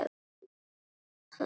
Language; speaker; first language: Icelandic; non-native, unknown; Polish